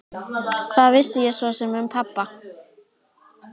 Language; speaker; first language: Icelandic; native; Icelandic